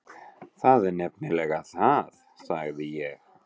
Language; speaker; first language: Icelandic; non-native, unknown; German